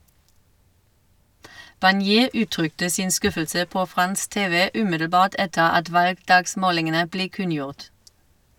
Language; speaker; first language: Norwegian; non-native, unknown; German